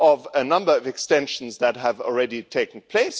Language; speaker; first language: English; non-native, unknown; German